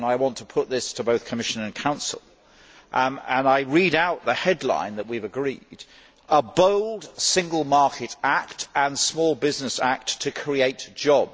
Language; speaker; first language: English; native; English